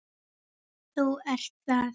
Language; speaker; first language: Icelandic; native; Icelandic